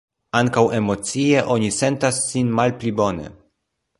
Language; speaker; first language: Esperanto; non-native, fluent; Polish